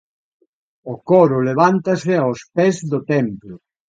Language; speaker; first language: Galician; native; Galician